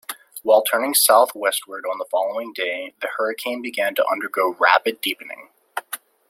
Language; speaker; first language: English; native; English